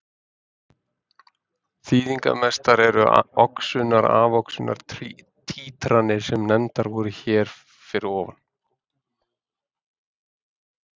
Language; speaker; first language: Icelandic; native; Icelandic